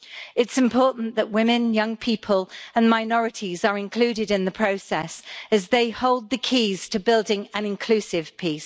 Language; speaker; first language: English; native; English